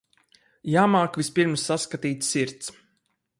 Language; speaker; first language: Latvian; native; Latvian